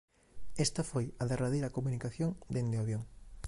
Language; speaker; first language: Galician; native; Galician